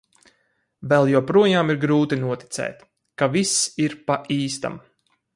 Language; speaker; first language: Latvian; native; Latvian